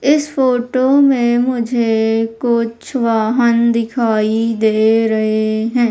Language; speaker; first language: Hindi; native; Hindi